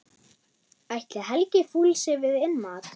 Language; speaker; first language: Icelandic; non-native, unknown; German